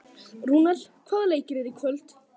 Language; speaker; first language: Icelandic; native; Icelandic